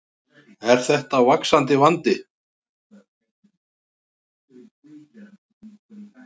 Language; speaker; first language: Icelandic; native; Icelandic